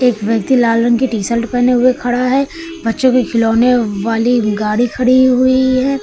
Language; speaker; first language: Hindi; native; Hindi